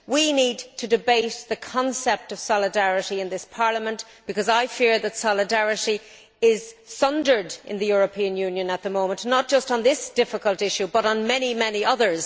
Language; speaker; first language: English; native; English